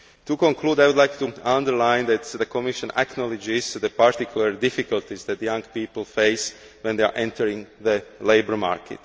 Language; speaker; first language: English; non-native, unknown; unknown